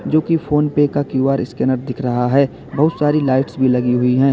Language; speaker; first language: Hindi; native; Hindi